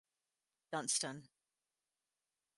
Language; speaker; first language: English; native; English